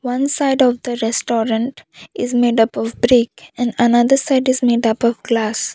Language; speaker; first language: English; non-native, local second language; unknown